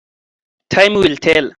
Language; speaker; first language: English; non-native, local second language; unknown